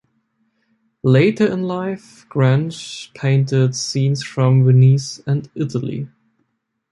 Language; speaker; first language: English; non-native, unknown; German